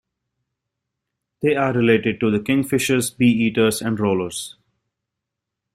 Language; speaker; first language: English; native; English